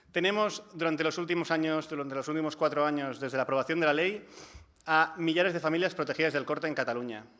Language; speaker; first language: Spanish; non-native, local second language; Catalan